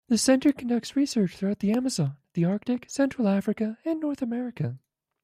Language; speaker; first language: English; native; English